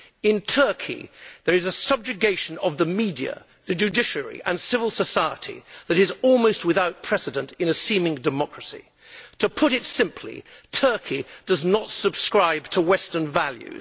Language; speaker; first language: English; native; English